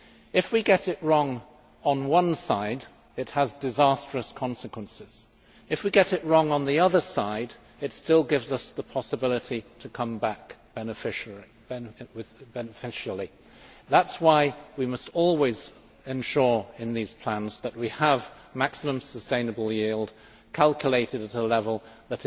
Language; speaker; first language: English; native; English